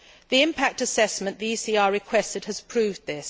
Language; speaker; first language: English; native; English